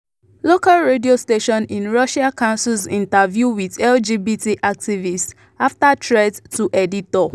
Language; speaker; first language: English; non-native, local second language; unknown